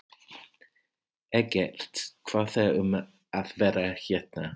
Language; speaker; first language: Icelandic; non-native, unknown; English